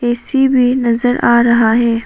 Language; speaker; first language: Hindi; non-native, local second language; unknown